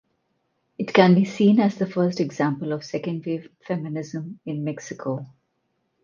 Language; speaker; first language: English; non-native, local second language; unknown